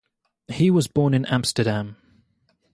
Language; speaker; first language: English; native; English